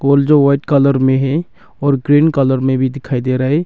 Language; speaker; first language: Hindi; non-native, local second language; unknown